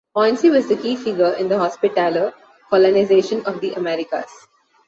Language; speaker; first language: English; non-native, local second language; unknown